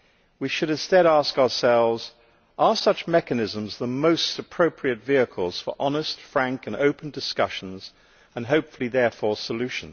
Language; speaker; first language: English; native; English